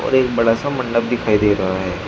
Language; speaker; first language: Hindi; native; Hindi